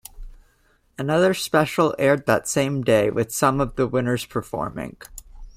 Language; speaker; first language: English; native; English